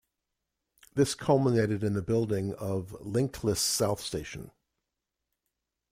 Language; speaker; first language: English; native; English